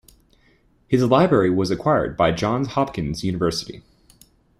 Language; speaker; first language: English; native; English